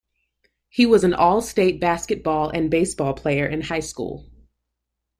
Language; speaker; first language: English; native; English